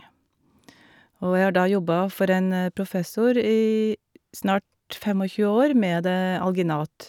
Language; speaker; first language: Norwegian; native; Norwegian